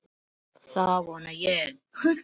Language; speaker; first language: Icelandic; non-native, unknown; Filipino